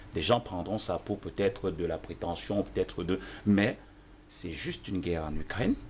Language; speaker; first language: French; non-native, local second language; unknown